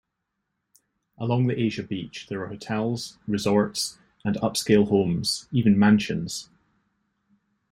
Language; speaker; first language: English; native; English